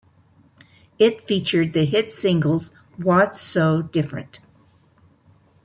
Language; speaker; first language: English; native; English